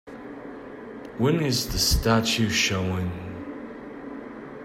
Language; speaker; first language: English; native; English